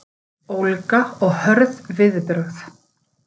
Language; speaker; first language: Icelandic; native; Icelandic